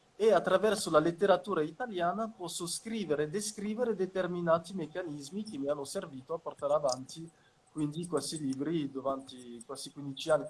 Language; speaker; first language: Italian; non-native, fluent; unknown